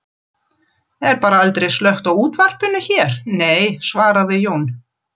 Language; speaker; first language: Icelandic; non-native, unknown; German